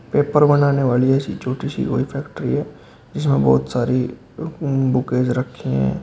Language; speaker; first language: Hindi; native; Hindi